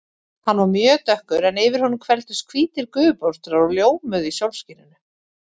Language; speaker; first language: Icelandic; native; Icelandic